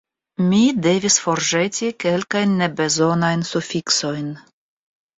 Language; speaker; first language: Esperanto; non-native, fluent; Russian